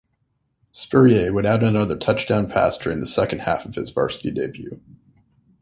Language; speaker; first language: English; native; English